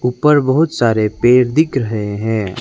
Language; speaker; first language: Hindi; non-native, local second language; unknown